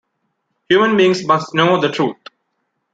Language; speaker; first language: English; non-native, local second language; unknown